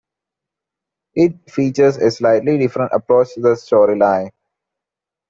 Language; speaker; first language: English; non-native, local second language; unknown